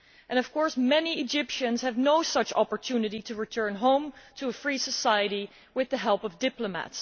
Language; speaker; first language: English; non-native, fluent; Dutch